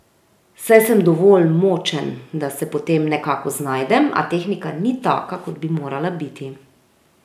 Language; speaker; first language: Slovenian; native; Slovenian